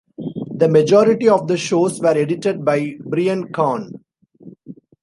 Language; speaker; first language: English; non-native, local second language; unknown